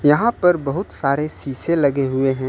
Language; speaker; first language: Hindi; native; Hindi